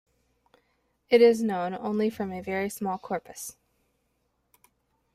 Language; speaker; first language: English; native; English